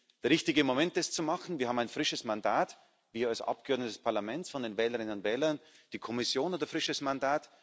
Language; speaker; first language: German; native; German